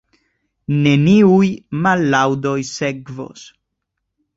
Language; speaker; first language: Esperanto; non-native, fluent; Spanish